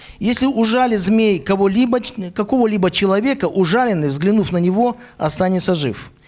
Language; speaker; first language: Russian; native; Russian